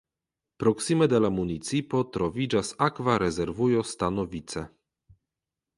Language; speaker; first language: Esperanto; non-native, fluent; Polish